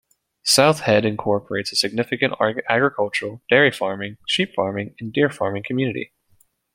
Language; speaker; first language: English; native; English